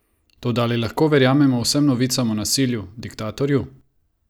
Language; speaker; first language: Slovenian; non-native, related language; Croatian